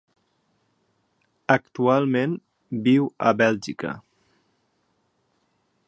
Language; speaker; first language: Catalan; native; Catalan